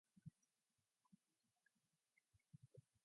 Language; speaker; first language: English; non-native, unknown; Mongolian